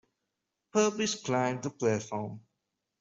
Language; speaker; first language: English; non-native, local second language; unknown